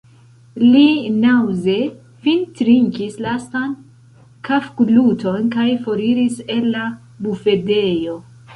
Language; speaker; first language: Esperanto; non-native, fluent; Central Kurdish